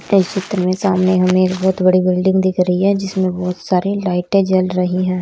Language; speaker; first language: Hindi; native; Hindi